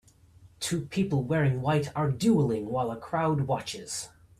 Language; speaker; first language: English; native; English